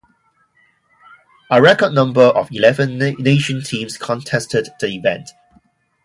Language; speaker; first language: English; non-native, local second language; Cantonese